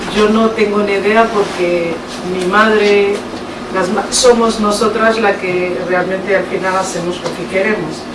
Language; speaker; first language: Spanish; non-native, fluent; Arabic